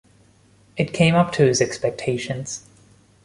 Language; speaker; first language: English; non-native, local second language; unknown